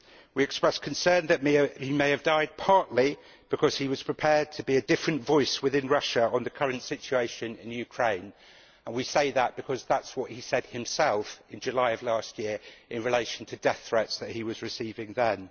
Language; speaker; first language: English; native; English